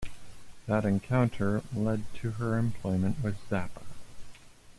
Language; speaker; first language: English; native; English